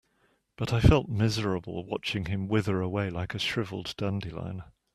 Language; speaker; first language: English; native; English